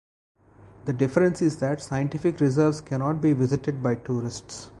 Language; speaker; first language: English; non-native, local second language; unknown